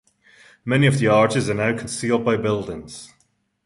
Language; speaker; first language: English; non-native, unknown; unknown